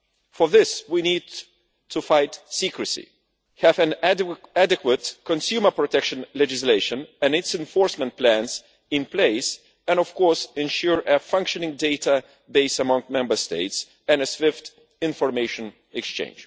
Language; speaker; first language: English; non-native, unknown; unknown